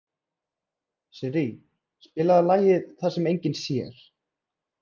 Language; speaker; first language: Icelandic; native; Icelandic